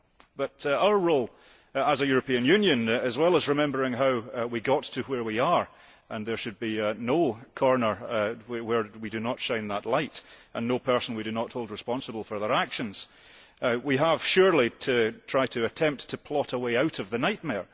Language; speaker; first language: English; early bilingual, heritage; English